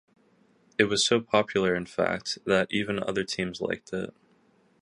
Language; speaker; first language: English; native; English